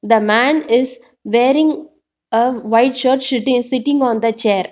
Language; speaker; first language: English; non-native, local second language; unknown